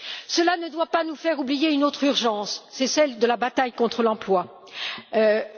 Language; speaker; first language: French; native; French